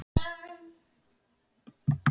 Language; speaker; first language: Icelandic; non-native, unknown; Czech